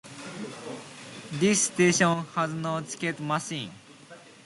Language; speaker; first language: English; non-native, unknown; Japanese